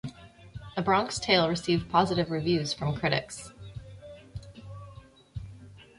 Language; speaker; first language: English; native; English